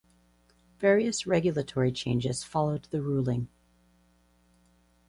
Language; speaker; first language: English; native; English